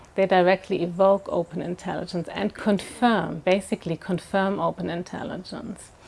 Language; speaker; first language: English; non-native, fluent; German